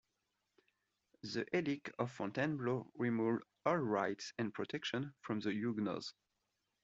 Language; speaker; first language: English; non-native, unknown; French